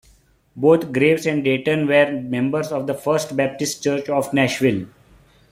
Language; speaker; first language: English; non-native, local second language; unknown